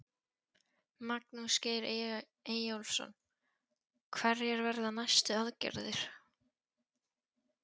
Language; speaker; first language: Icelandic; non-native, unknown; Polish